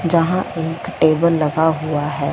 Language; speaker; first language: Hindi; non-native, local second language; Punjabi